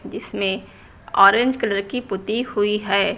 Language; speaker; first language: Hindi; native; Hindi